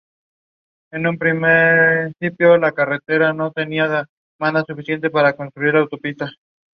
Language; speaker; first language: English; non-native, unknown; Spanish